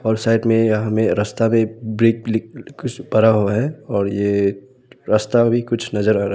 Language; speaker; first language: Hindi; non-native, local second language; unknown